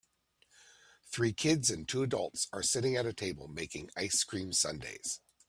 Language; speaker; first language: English; native; English